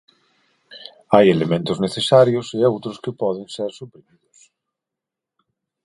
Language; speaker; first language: Galician; non-native, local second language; Spanish